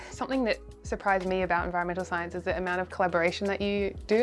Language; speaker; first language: English; native; English